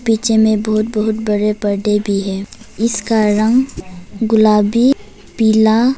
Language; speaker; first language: Hindi; non-native, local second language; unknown